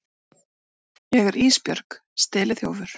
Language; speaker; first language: Icelandic; native; Icelandic